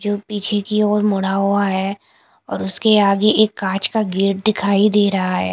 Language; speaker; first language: Hindi; non-native, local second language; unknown